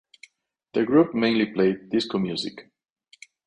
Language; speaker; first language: English; non-native, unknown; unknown